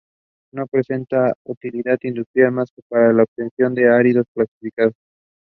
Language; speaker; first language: English; non-native, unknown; Spanish